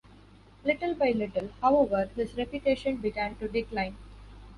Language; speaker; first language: English; non-native, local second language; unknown